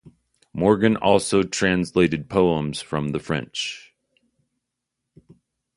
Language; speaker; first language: English; native; English